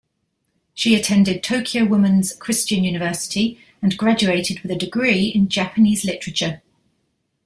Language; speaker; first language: English; native; English